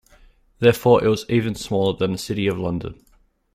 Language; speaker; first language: English; native; English